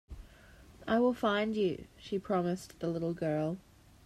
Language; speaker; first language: English; native; English